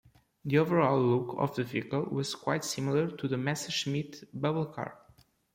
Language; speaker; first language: English; non-native, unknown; Portuguese